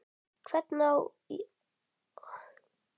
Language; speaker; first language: Icelandic; native; Icelandic